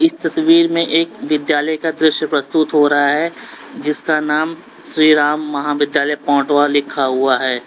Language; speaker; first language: Hindi; native; Hindi